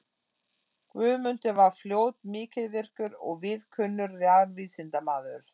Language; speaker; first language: Icelandic; non-native, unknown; German